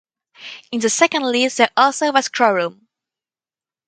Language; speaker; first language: English; non-native, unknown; French